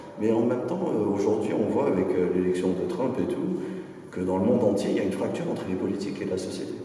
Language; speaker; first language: French; non-native, local second language; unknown